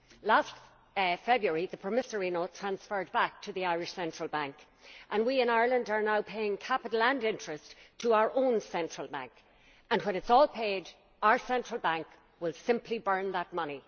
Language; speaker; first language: English; native; English